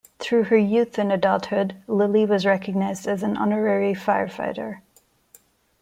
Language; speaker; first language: English; non-native, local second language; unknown